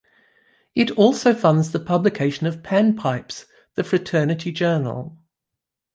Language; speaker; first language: English; non-native, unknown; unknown